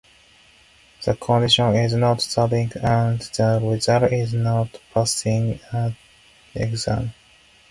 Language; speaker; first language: English; non-native, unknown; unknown